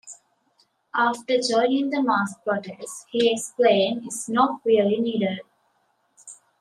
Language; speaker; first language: English; native; English